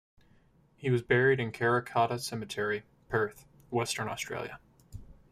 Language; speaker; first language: English; native; English